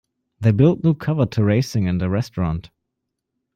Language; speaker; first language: English; non-native, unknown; German